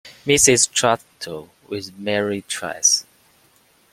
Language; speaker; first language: English; non-native, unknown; Chinese